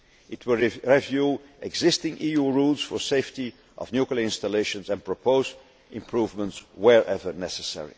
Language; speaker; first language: English; non-native, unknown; Dutch